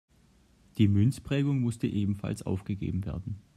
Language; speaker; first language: German; native; German